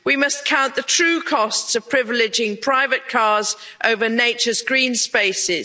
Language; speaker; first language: English; native; English